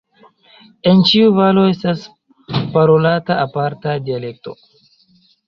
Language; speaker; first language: Esperanto; non-native, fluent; Chinese